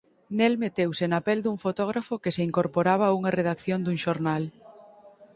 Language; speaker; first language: Galician; native; Galician